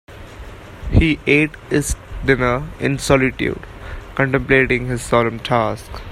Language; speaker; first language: English; non-native, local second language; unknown